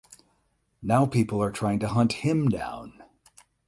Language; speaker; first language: English; native; English